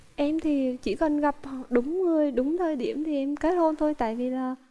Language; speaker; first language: Vietnamese; native; Vietnamese